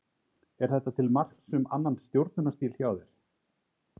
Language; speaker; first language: Icelandic; native; Icelandic